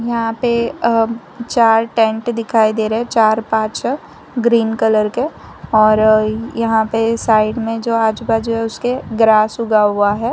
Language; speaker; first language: Hindi; non-native, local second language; Gujarati